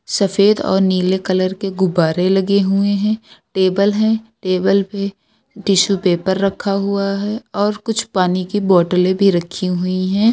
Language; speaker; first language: Hindi; native; Hindi